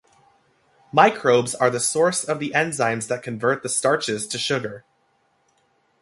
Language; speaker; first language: English; native; English